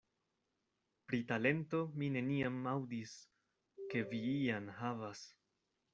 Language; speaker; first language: Esperanto; non-native, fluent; Spanish